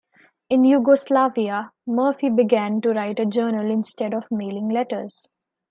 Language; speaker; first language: English; non-native, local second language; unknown